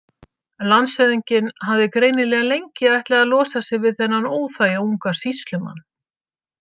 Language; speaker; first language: Icelandic; native; Icelandic